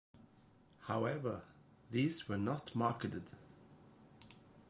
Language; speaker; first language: English; non-native, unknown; Norwegian